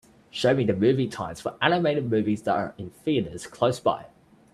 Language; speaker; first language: English; native; English